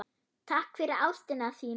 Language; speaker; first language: Icelandic; non-native, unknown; German